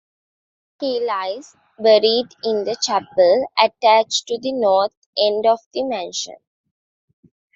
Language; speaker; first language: English; non-native, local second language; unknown